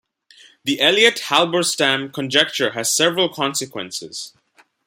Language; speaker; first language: English; non-native, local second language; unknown